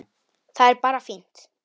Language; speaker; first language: Icelandic; non-native, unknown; Polish